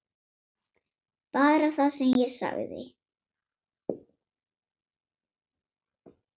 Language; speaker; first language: Icelandic; non-native, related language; Swedish